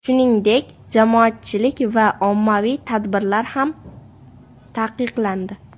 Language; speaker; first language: Uzbek; native; Uzbek